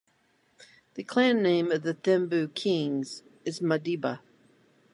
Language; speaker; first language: English; native; English